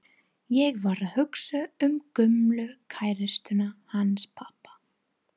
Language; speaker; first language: Icelandic; non-native, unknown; English